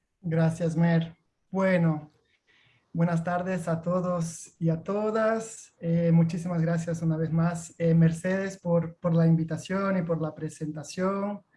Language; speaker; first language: Spanish; non-native, related language; Portuguese